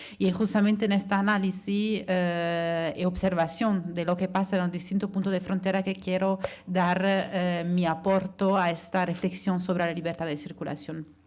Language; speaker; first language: Spanish; non-native, related language; Italian